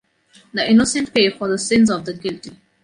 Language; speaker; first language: English; non-native, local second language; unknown